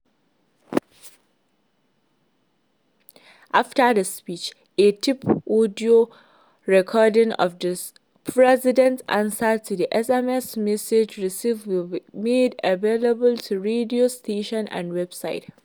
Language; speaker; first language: English; non-native, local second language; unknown